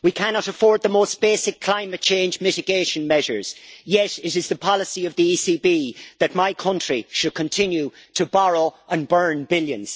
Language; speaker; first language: English; native; English